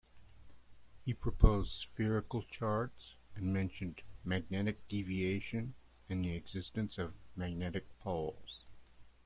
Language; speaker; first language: English; native; English